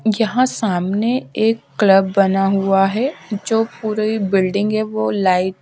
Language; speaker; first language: Hindi; native; Hindi